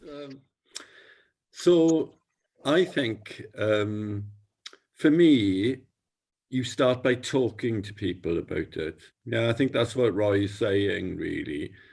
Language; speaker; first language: English; native; English